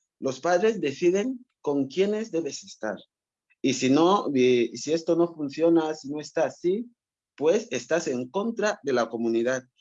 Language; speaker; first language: Spanish; non-native, local second language; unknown